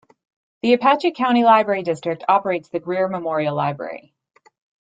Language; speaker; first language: English; native; English